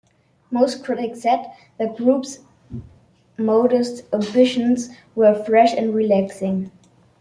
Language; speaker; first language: English; non-native, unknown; German